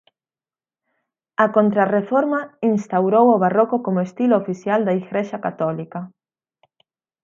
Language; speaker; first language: Galician; native; Galician